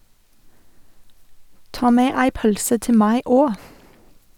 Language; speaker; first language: Norwegian; non-native, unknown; English